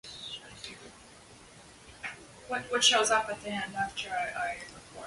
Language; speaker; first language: Latvian; early bilingual, heritage; Latvian